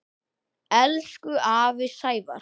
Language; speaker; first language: Icelandic; native; Icelandic